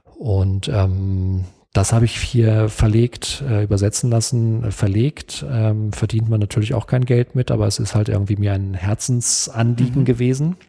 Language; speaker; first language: German; native; German